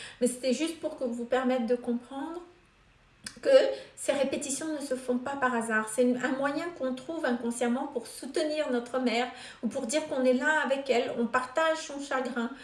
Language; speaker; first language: French; non-native, local second language; Malagasy